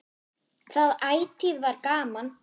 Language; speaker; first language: Icelandic; non-native, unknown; German